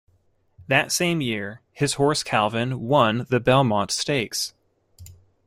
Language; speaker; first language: English; native; English